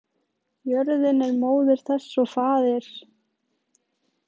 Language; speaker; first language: Icelandic; native; Icelandic